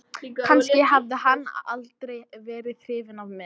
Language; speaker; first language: Icelandic; non-native, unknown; English